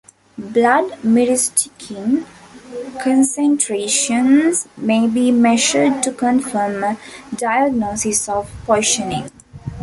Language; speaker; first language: English; non-native, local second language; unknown